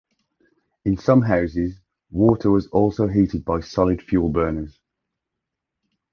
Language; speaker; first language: English; native; English